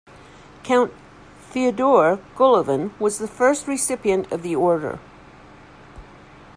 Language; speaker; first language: English; native; English